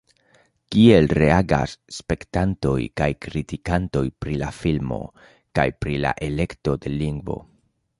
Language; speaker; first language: Esperanto; non-native, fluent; Spanish